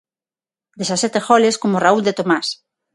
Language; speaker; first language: Galician; non-native, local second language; Spanish